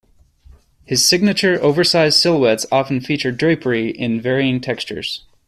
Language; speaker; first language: English; native; English